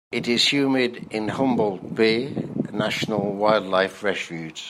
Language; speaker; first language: English; native; English